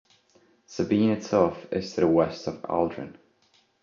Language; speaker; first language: English; non-native, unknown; Estonian